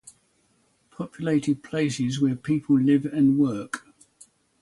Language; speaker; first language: English; native; English